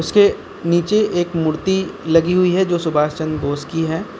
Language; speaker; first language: Hindi; native; Hindi